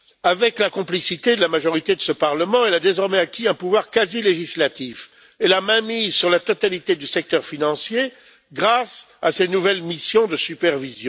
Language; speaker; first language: French; native; French